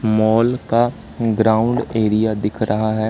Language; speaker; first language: Hindi; native; Hindi